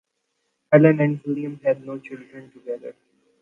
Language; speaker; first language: English; non-native, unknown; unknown